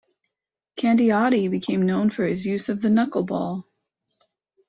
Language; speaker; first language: English; native; English